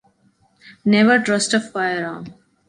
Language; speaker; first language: English; non-native, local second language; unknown